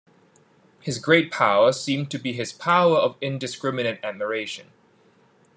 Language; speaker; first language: English; non-native, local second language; Cantonese